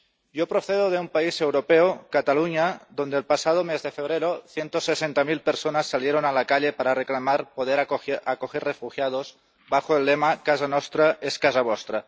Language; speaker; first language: Spanish; non-native, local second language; Catalan